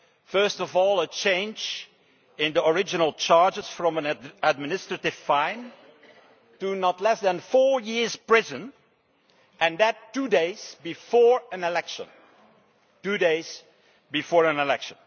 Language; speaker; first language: English; non-native, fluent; Dutch